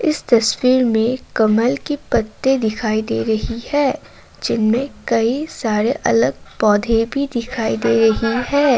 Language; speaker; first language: Hindi; non-native, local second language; Assamese